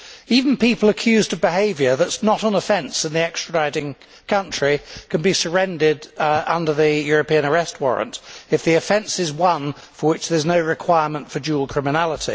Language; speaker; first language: English; native; English